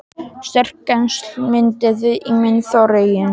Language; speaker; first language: Icelandic; non-native, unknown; Polish